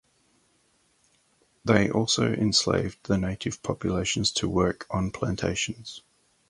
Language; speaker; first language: English; native; English